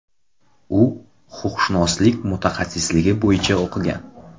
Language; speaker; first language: Uzbek; non-native, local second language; Kara-Kalpak